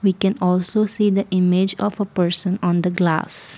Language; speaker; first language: English; non-native, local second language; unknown